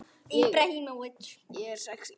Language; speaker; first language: Icelandic; native; Icelandic